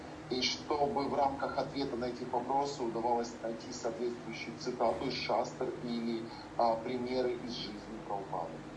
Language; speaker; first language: Russian; native; Russian